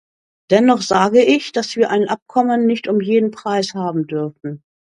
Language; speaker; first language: German; native; German